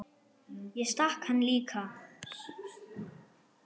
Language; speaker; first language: Icelandic; non-native, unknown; German